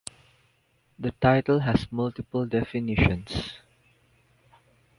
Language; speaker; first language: English; non-native, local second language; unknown